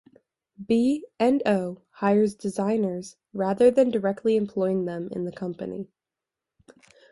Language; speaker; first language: English; native; English